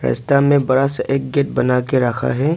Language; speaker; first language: Hindi; non-native, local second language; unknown